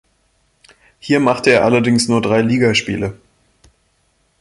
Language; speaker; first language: German; native; German